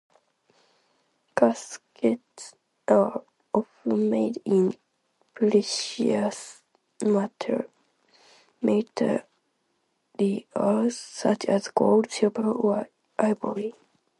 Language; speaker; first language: English; non-native, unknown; Japanese